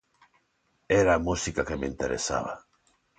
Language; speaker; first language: Galician; non-native, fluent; Spanish